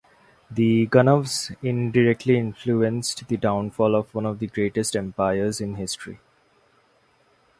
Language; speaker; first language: English; non-native, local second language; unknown